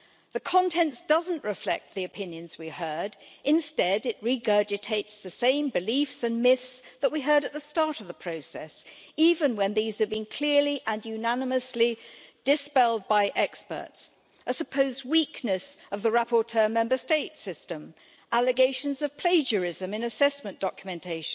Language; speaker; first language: English; native; English